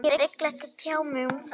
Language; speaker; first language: Icelandic; native; Icelandic